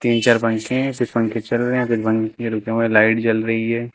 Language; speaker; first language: Hindi; native; Hindi